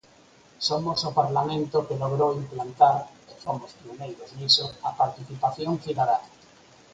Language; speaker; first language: Galician; native; Galician